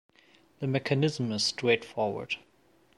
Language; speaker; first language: English; non-native, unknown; German